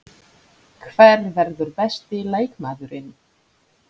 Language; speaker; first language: Icelandic; non-native, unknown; Polish